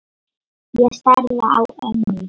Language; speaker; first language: Icelandic; non-native, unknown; Lithuanian